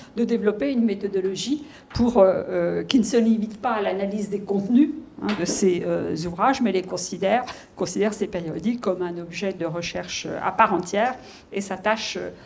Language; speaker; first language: French; native; French